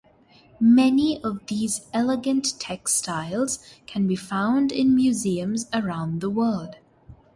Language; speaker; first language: English; non-native, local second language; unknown